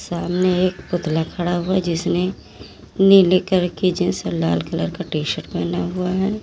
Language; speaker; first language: Hindi; native; Hindi